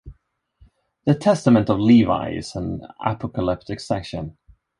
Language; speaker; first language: English; non-native, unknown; Swedish